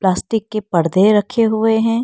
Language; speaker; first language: Hindi; non-native, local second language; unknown